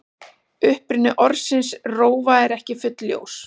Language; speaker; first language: Icelandic; native; Icelandic